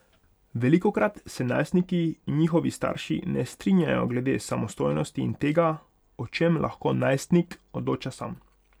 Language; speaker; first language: Slovenian; non-native, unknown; Hungarian